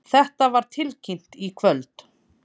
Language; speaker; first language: Icelandic; native; Icelandic